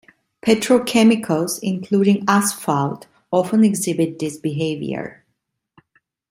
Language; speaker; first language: English; non-native, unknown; Italian